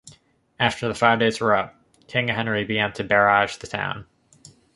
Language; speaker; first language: English; native; English